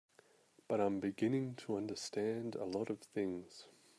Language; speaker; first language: English; native; English